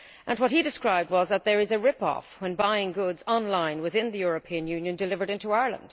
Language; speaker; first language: English; native; English